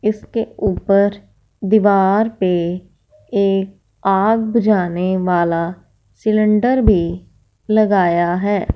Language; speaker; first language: Hindi; non-native, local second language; Punjabi